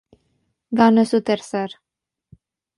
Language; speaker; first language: Spanish; non-native, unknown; Bangla